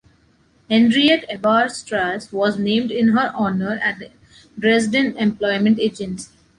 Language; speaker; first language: English; non-native, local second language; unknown